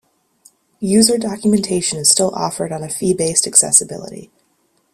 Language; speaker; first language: English; native; English